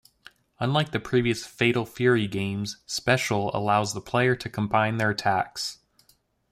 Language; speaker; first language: English; native; English